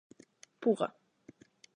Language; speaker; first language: Galician; non-native, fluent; Spanish